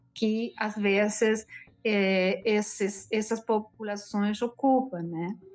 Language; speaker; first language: Portuguese; non-native, fluent; Spanish